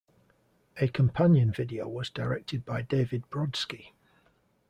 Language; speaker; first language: English; native; English